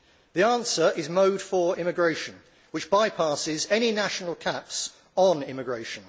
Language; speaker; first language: English; native; English